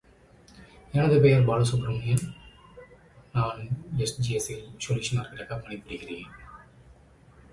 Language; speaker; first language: English; non-native, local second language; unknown